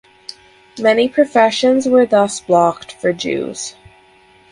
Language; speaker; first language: English; native; English